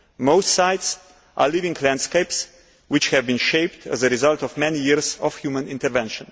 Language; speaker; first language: English; non-native, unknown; Slovenian